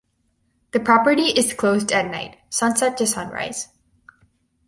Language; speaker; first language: English; native; English